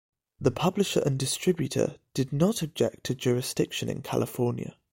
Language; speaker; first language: English; native; English